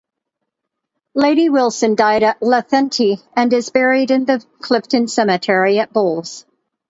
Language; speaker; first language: English; native; English